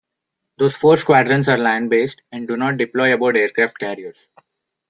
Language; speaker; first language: English; non-native, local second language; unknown